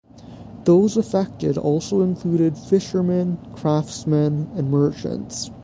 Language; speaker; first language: English; native; English